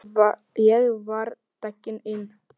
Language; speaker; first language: Icelandic; non-native, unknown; Polish